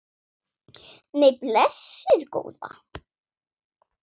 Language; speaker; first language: Icelandic; non-native, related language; Swedish